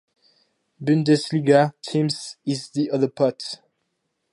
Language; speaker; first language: English; non-native, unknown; French